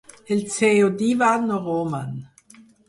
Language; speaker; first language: Catalan; non-native, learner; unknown